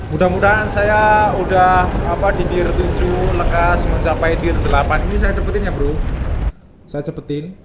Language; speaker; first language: Indonesian; non-native, local second language; Javanese